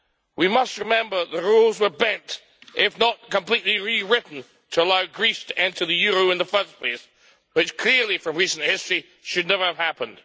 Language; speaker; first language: English; native; English